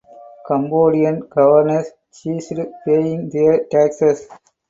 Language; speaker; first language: English; non-native, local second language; Tamil